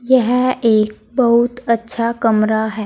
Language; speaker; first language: Hindi; native; Hindi